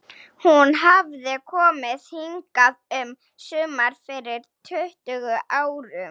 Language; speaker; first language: Icelandic; non-native, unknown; Slovak